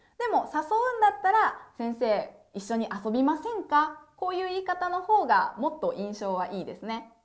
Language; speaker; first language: Japanese; native; Japanese